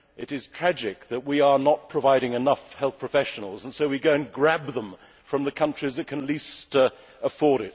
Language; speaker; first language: English; native; English